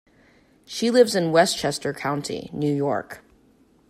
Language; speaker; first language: English; native; English